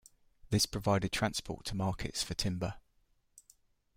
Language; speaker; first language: English; native; English